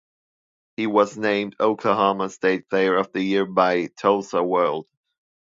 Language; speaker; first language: English; non-native, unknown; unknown